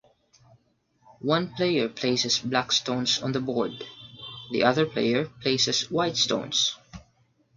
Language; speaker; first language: English; non-native, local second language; Filipino